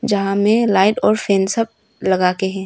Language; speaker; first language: Hindi; early bilingual, other home language; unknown